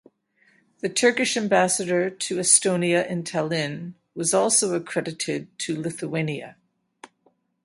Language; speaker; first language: English; native; English